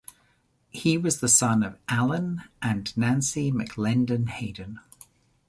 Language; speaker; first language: English; native; English